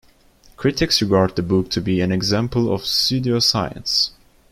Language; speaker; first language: English; non-native, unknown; Turkish